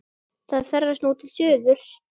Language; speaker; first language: Icelandic; native; Icelandic